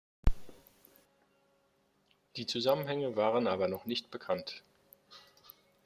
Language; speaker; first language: German; native; German